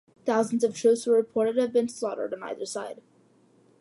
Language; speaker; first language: English; early bilingual, other home language; Malayalam